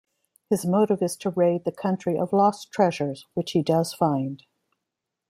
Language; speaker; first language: English; native; English